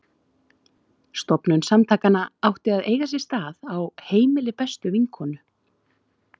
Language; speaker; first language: Icelandic; native; Icelandic